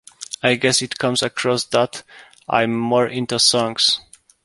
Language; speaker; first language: English; non-native, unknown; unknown